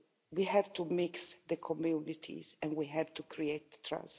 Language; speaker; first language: English; non-native, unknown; Swedish